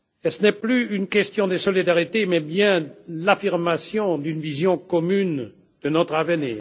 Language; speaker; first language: French; non-native, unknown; German